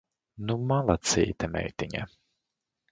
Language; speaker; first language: Latvian; native; Latvian